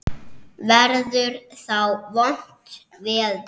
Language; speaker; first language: Icelandic; native; Icelandic